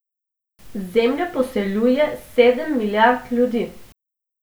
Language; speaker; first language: Slovenian; non-native, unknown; Macedonian